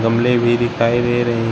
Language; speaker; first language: Hindi; native; Hindi